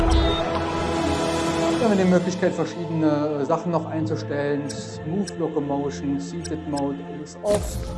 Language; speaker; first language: German; native; German